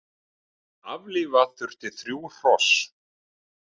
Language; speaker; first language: Icelandic; native; Icelandic